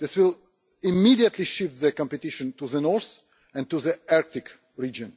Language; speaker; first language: English; non-native, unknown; Russian